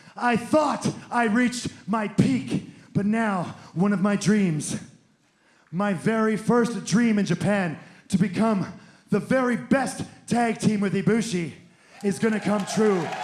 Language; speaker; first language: English; native; English